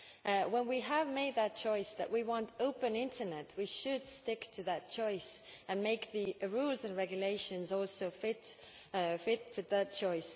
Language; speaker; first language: English; non-native, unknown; Estonian